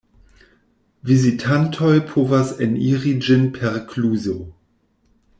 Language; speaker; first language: Esperanto; non-native, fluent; German